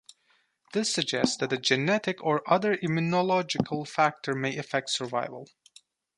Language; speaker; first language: English; non-native, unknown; Turkish